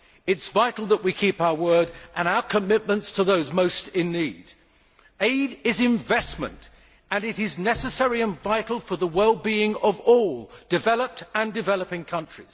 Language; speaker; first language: English; native; English